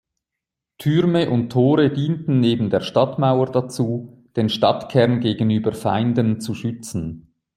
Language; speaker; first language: German; native; German